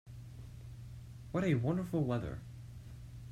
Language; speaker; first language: English; native; English